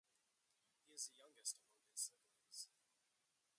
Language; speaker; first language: English; native; English